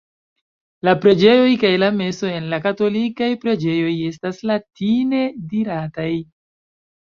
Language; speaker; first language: Esperanto; non-native, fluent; Chinese